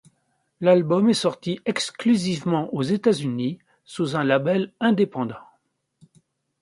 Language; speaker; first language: French; native; French